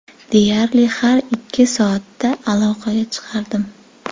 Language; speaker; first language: Uzbek; native; Uzbek